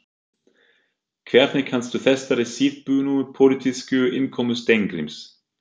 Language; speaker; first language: Icelandic; non-native, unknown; German